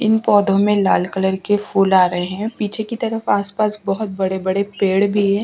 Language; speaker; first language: Hindi; native; Hindi